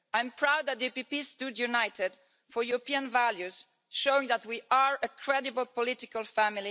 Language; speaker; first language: English; non-native, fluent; Italian